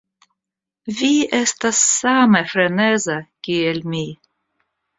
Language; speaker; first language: Esperanto; non-native, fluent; Russian